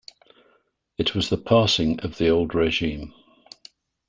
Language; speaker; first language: English; native; English